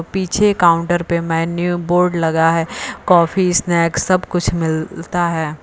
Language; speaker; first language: Hindi; native; Hindi